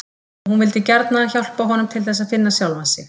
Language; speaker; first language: Icelandic; native; Icelandic